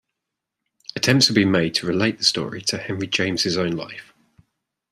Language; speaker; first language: English; native; English